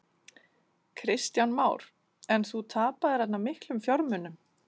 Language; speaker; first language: Icelandic; non-native, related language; Danish